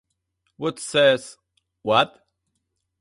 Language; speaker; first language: English; non-native, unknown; German